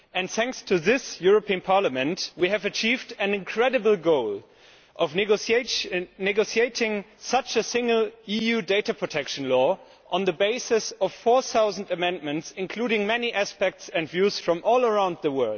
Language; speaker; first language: English; non-native, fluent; German